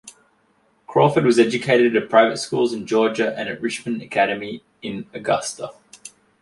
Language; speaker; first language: English; native; English